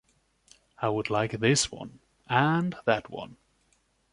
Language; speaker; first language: English; non-native, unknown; German